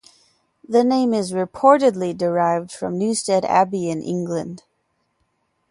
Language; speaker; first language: English; native; English